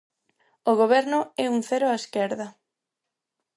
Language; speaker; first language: Galician; non-native, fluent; Spanish